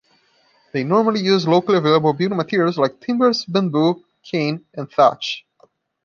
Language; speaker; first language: English; non-native, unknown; Portuguese